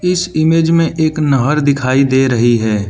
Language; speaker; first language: Hindi; non-native, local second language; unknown